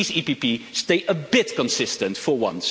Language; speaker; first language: English; non-native, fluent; Dutch